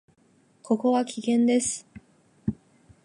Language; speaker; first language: Japanese; non-native, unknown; Chinese